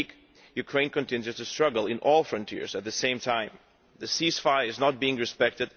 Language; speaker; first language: English; non-native, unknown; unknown